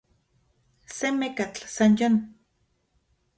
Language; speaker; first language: Central Puebla Nahuatl; non-native, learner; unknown